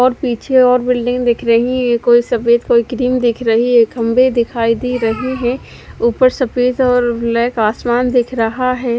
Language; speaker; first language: Hindi; non-native, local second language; Punjabi